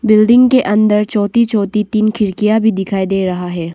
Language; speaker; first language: Hindi; non-native, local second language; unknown